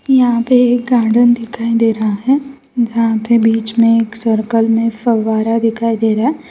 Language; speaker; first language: Hindi; non-native, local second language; Gujarati